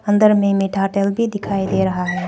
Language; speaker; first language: Hindi; non-native, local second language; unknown